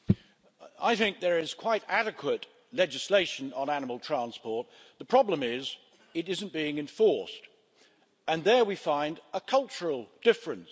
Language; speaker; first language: English; native; English